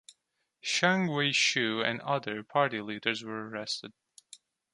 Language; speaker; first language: English; non-native, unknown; Turkish